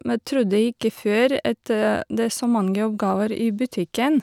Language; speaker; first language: Norwegian; non-native, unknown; Russian